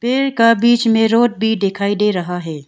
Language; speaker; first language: Hindi; non-native, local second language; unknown